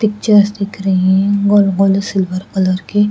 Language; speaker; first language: Hindi; native; Hindi